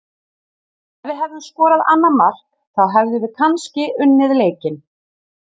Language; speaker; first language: Icelandic; native; Icelandic